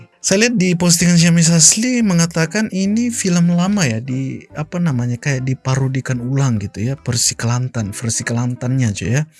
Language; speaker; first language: Indonesian; native; Indonesian